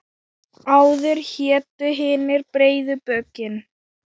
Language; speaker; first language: Icelandic; non-native, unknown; Thai